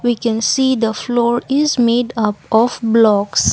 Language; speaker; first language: English; non-native, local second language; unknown